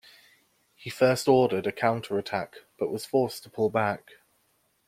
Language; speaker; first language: English; native; English